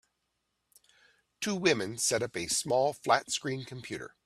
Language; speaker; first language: English; native; English